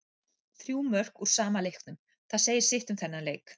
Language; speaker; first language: Icelandic; native; Icelandic